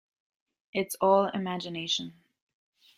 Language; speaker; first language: English; native; English